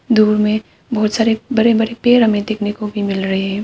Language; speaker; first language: Hindi; non-native, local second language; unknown